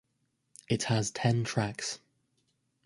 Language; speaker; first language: English; native; English